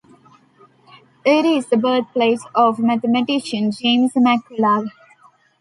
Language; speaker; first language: English; non-native, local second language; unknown